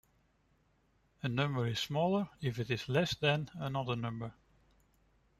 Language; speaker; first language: English; non-native, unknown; Dutch